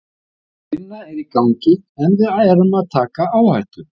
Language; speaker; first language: Icelandic; native; Icelandic